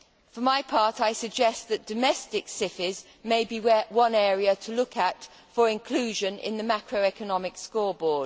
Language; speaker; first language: English; native; English